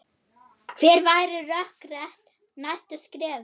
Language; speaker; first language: Icelandic; non-native, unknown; German